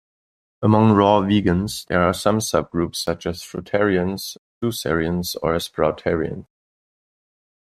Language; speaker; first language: English; non-native, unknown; German